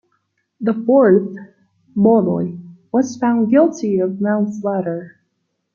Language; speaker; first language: English; non-native, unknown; Spanish